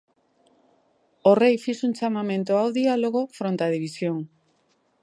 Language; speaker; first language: Galician; native; Galician